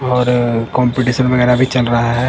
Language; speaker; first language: Hindi; non-native, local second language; Punjabi